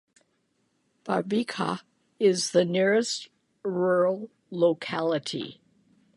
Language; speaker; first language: English; native; English